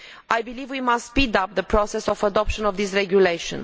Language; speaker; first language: English; non-native, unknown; Romanian